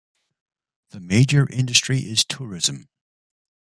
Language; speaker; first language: English; native; English